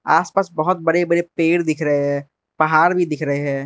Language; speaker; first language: Hindi; non-native, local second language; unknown